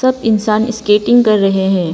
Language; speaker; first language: Hindi; non-native, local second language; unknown